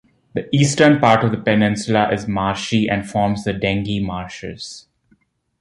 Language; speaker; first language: English; non-native, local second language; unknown